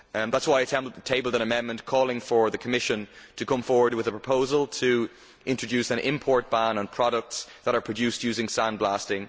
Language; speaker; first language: English; native; English